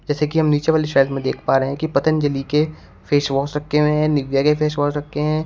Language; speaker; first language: Hindi; native; Hindi